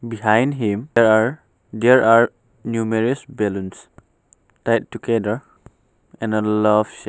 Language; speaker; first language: English; non-native, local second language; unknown